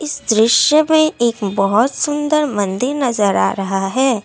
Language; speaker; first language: Hindi; non-native, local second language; Assamese